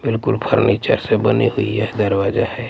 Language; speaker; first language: Hindi; non-native, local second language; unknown